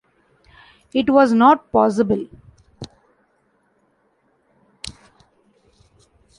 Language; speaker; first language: English; non-native, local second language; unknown